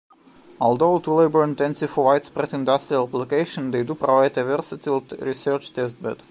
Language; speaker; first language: English; non-native, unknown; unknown